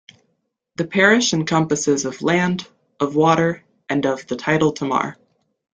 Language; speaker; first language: English; native; English